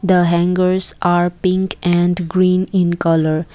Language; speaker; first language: English; non-native, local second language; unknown